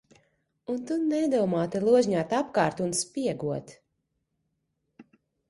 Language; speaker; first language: Latvian; early bilingual, heritage; Latvian